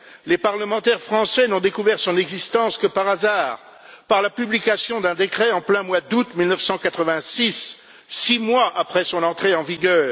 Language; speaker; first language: French; native; French